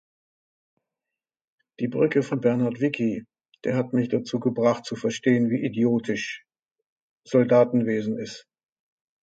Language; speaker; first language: German; native; German